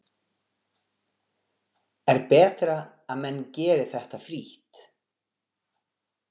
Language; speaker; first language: Icelandic; non-native, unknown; Portuguese